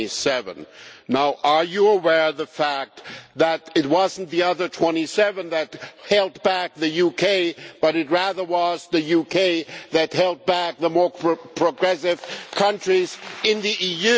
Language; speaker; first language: English; non-native, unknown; German